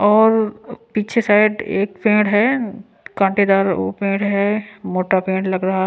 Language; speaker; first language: Hindi; non-native, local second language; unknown